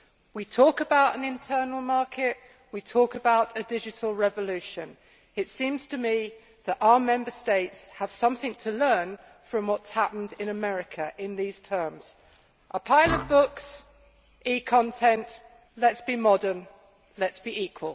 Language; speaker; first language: English; native; English